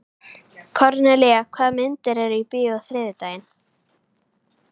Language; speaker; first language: Icelandic; native; Icelandic